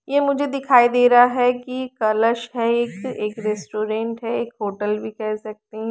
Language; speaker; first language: Hindi; native; Hindi